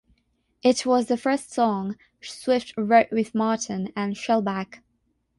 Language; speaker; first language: English; non-native, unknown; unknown